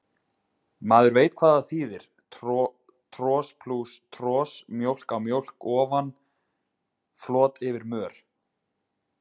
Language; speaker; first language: Icelandic; native; Icelandic